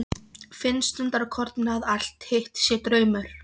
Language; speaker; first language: Icelandic; non-native, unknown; Polish